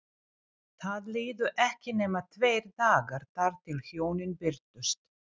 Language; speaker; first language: Icelandic; non-native, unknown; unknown